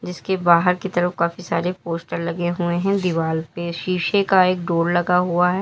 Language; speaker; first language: Hindi; native; Hindi